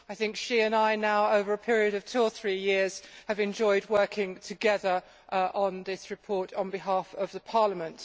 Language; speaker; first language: English; native; English